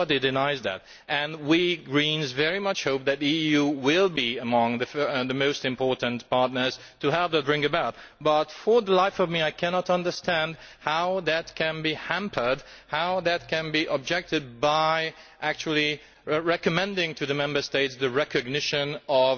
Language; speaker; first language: English; non-native, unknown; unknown